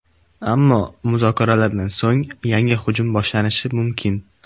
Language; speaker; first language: Uzbek; native; Uzbek